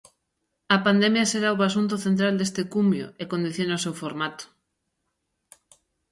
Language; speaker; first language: Galician; native; Galician